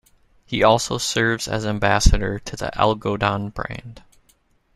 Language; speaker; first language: English; native; English